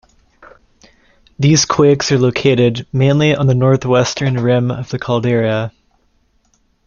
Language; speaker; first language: English; native; English